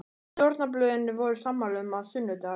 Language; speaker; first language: Icelandic; native; Icelandic